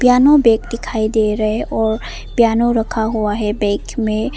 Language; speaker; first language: Hindi; non-native, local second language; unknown